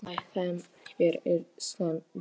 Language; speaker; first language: Icelandic; non-native, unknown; Polish